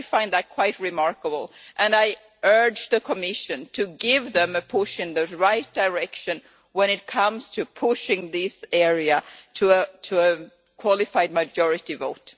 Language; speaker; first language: English; non-native, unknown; Swedish